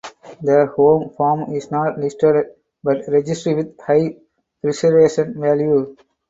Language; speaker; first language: English; non-native, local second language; Tamil